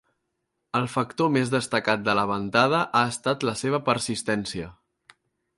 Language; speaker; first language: Catalan; native; Catalan